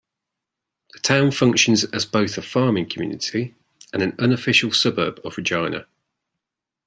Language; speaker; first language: English; native; English